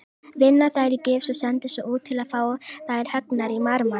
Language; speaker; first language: Icelandic; native; Icelandic